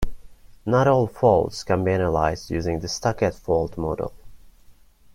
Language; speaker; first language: English; non-native, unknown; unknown